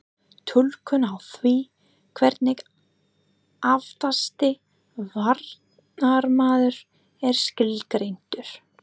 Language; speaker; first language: Icelandic; non-native, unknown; English